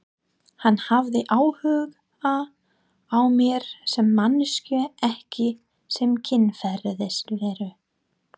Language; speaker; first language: Icelandic; non-native, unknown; English